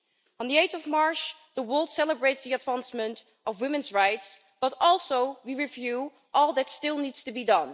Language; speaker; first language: English; non-native, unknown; Dutch